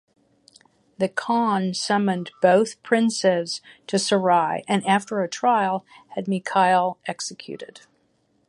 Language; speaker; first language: English; native; English